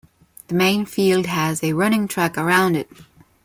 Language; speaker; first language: English; non-native, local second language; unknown